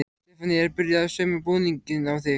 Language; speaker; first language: Icelandic; native; Icelandic